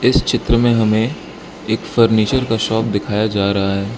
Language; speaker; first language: Hindi; non-native, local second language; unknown